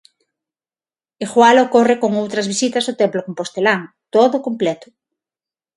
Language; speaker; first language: Galician; non-native, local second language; Spanish